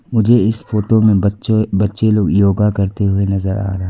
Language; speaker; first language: Hindi; non-native, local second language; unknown